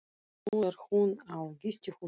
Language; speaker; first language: Icelandic; non-native, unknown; Russian